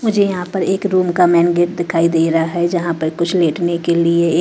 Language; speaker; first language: Hindi; native; Hindi